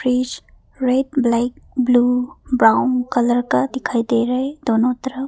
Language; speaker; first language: Hindi; non-native, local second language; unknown